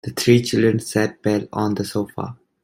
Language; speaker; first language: English; non-native, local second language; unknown